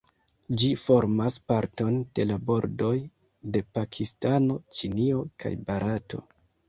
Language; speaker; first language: Esperanto; non-native, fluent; Kinyarwanda